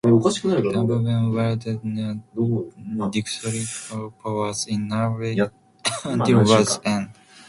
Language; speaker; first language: English; non-native, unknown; Japanese